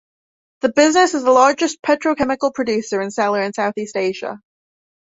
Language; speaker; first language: English; native; English